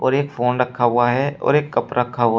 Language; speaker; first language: Hindi; native; Hindi